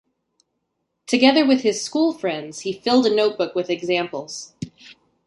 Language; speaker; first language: English; native; English